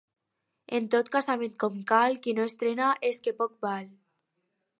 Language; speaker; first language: Catalan; non-native, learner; Spanish